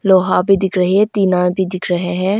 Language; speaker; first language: Hindi; non-native, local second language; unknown